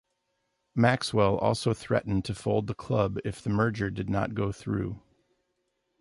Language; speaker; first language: English; native; English